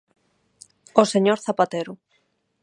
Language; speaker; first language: Galician; non-native, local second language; Spanish